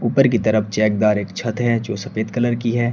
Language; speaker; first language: Hindi; native; Hindi